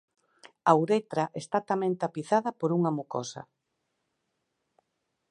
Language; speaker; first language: Galician; native; Galician